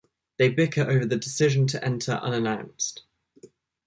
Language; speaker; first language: English; native; English